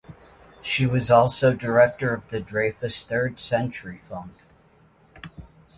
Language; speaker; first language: English; native; English